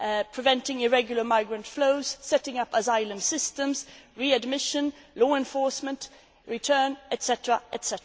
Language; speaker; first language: English; non-native, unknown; Swedish